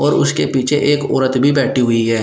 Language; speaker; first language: Hindi; native; Hindi